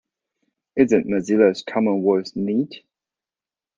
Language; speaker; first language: English; non-native, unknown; Chinese